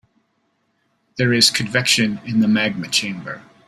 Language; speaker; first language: English; native; English